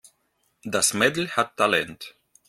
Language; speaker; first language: German; non-native, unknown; Russian